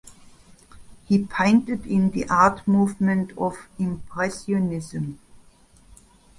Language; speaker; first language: English; non-native, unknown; German